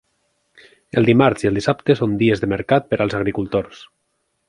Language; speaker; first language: Catalan; native; Catalan